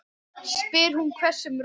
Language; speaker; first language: Icelandic; non-native, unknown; English